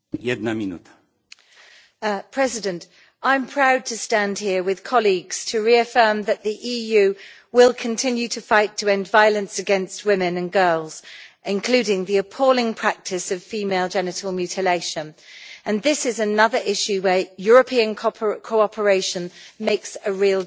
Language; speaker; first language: English; native; English